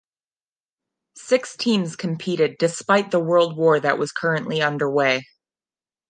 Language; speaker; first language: English; non-native, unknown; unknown